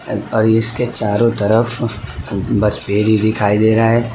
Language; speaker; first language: Hindi; non-native, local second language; Gujarati